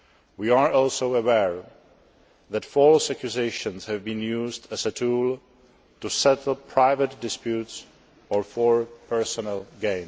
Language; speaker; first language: English; non-native, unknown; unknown